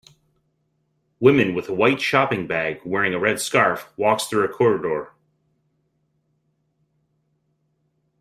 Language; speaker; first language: English; native; English